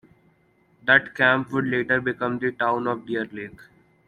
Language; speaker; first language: English; non-native, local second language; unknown